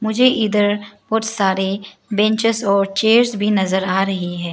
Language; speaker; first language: Hindi; non-native, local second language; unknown